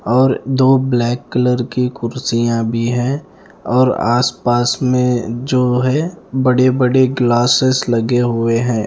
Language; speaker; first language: Hindi; non-native, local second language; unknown